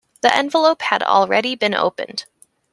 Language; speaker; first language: English; native; English